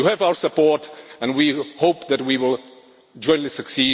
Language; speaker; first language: English; non-native, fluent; Czech